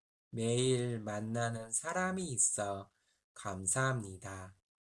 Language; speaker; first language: Korean; native; Korean